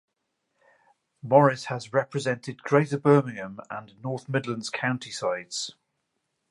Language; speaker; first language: English; native; English